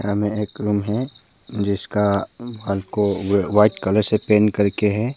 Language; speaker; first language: Hindi; early bilingual, other home language; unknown